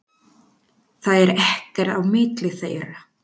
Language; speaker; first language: Icelandic; non-native, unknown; Spanish